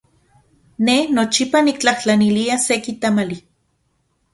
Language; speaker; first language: Central Puebla Nahuatl; non-native, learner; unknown